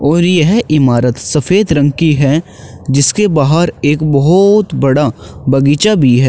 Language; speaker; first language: Hindi; native; Hindi